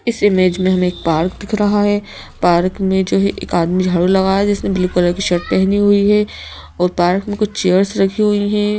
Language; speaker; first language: Hindi; native; Hindi